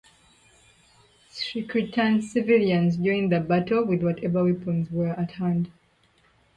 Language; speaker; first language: English; non-native, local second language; Ganda